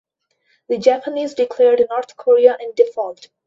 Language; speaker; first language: English; non-native, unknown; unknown